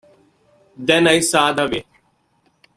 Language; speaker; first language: English; native; English